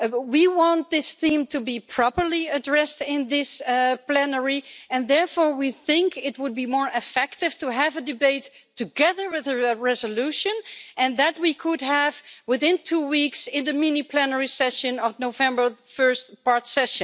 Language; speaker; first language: English; non-native, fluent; Dutch